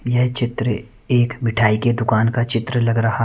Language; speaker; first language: Hindi; non-native, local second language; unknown